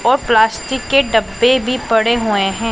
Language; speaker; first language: Hindi; non-native, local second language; Punjabi